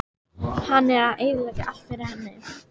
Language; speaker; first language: Icelandic; native; Icelandic